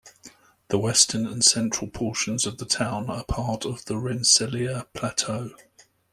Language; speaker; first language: English; native; English